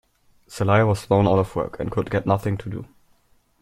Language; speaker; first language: English; non-native, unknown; German